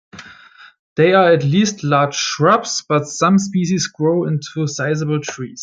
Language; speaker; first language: English; native; English